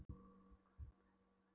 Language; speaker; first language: Icelandic; non-native, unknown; Polish